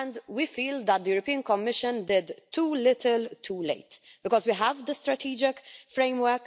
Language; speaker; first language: English; non-native, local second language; Maltese